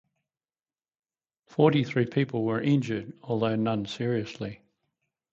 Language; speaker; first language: English; native; English